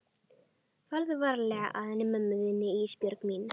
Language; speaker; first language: Icelandic; native; Icelandic